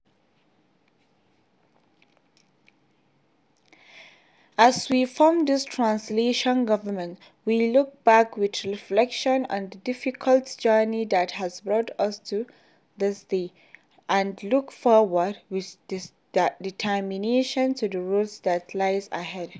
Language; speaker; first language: English; non-native, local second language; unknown